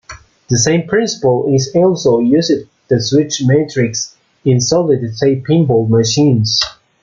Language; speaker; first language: English; non-native, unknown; Spanish